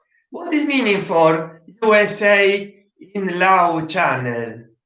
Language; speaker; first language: English; non-native, learner; Italian